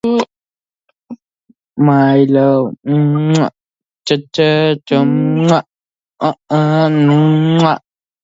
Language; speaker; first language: English; native; English